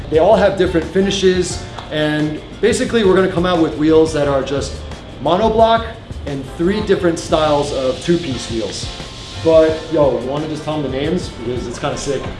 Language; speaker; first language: English; early bilingual, other home language; Chinese